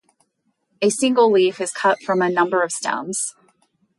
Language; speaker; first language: English; native; English